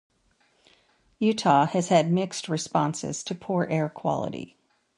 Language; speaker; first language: English; native; English